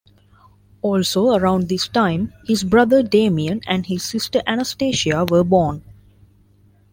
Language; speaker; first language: English; non-native, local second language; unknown